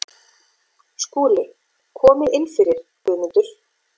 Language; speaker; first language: Icelandic; native; Icelandic